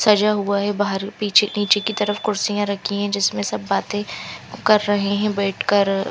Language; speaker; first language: Hindi; non-native, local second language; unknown